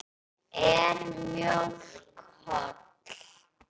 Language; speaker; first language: Icelandic; native; Icelandic